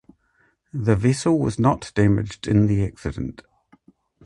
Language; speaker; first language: English; native; English